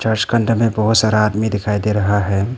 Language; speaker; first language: Hindi; non-native, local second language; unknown